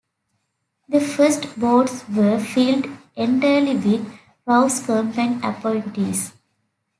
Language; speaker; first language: English; native; English